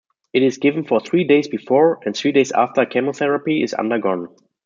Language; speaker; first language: English; non-native, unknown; German